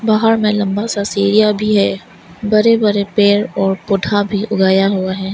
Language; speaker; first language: Hindi; non-native, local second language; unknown